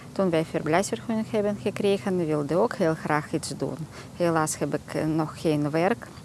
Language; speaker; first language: Dutch; non-native, fluent; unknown